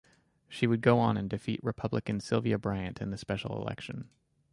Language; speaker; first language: English; native; English